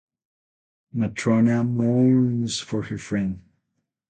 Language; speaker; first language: English; non-native, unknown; Spanish